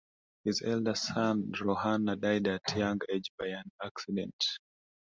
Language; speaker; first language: English; non-native, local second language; Swahili